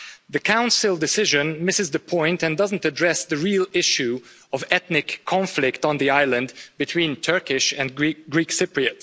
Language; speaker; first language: English; non-native, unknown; Hungarian